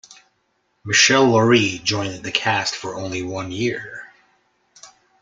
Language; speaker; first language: English; native; English